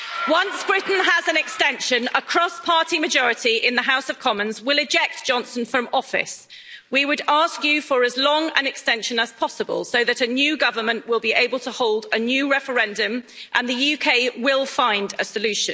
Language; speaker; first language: English; native; English